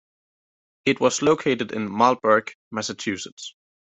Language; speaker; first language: English; native; English